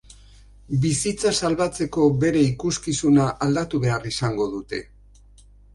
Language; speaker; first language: Basque; native; Basque